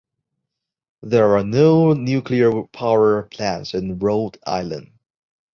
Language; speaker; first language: English; non-native, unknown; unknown